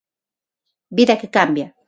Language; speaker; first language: Galician; non-native, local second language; Spanish